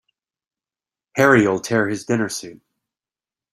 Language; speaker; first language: English; native; English